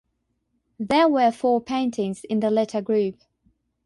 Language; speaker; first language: English; non-native, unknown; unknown